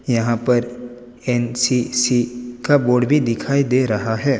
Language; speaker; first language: Hindi; non-native, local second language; Gujarati